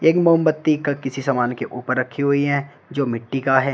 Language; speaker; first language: Hindi; native; Hindi